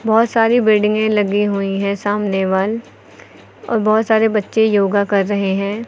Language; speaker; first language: Hindi; native; Hindi